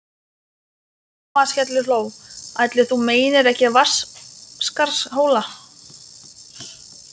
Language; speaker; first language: Icelandic; non-native, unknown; Lithuanian